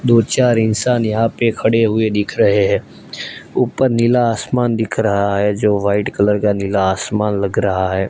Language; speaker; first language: Hindi; non-native, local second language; Gujarati